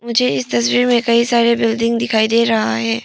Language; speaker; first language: Hindi; non-native, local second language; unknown